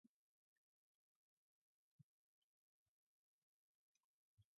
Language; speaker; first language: English; non-native, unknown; Mongolian